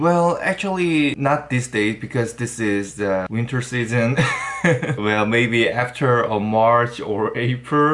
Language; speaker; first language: English; non-native, learner; Korean